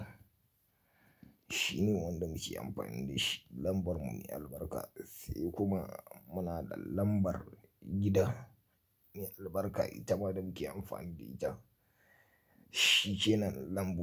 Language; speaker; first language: Hausa; native; Hausa